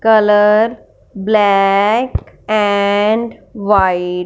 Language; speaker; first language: Hindi; non-native, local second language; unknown